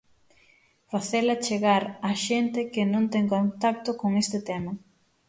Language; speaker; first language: Galician; native; Galician